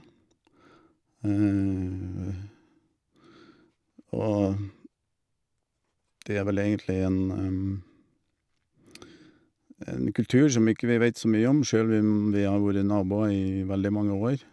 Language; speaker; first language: Norwegian; native; Norwegian